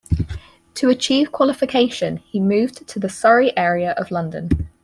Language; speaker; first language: English; native; English